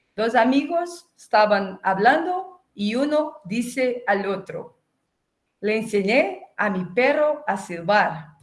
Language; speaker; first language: Spanish; non-native, related language; Portuguese